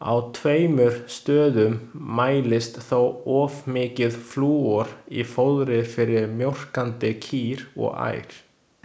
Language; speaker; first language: Icelandic; non-native, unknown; Chinese